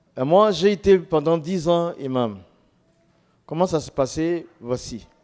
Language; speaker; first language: French; non-native, local second language; Dyula